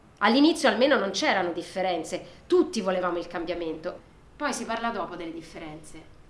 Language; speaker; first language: Italian; non-native, fluent; Arabic